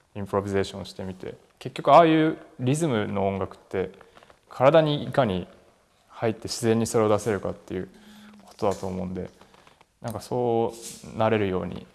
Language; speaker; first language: Japanese; native; Japanese